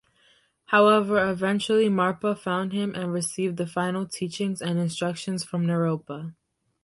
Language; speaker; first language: English; native; English